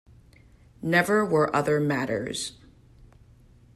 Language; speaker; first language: English; native; English